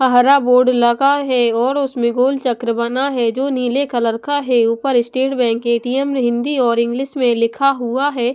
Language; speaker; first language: Hindi; non-native, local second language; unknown